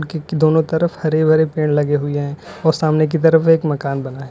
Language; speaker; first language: Hindi; native; Hindi